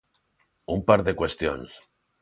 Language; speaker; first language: Galician; non-native, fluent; Spanish